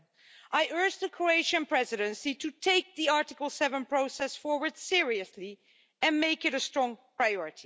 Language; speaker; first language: English; non-native, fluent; Dutch